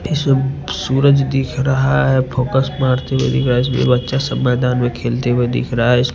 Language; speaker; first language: Hindi; non-native, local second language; Bhojpuri